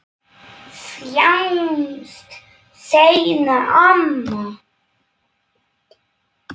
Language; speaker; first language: Icelandic; non-native, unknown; Polish